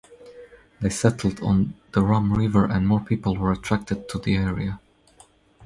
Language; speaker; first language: English; non-native, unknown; Croatian